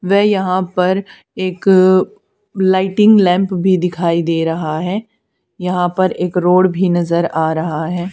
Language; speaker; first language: Hindi; native; Hindi